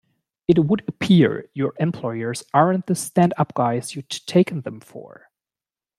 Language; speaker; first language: English; non-native, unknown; German